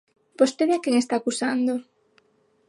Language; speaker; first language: Galician; non-native, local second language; Spanish